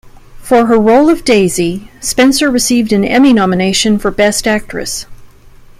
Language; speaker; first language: English; native; English